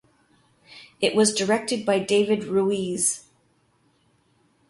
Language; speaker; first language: English; native; English